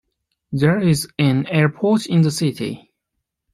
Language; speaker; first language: English; non-native, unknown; Chinese